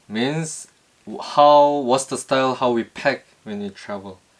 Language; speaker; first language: English; non-native, learner; Korean